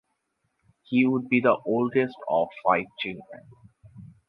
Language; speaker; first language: English; non-native, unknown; Bangla